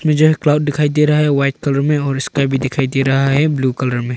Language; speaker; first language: Hindi; early bilingual, other home language; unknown